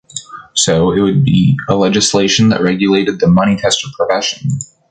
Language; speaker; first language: English; native; English